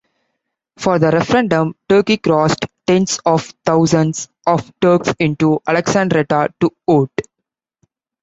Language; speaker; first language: English; non-native, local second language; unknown